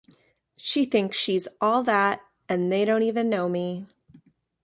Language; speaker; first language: English; native; English